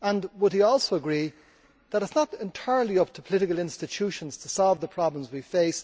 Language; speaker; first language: English; native; English